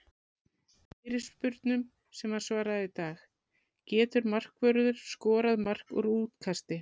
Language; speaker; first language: Icelandic; native; Icelandic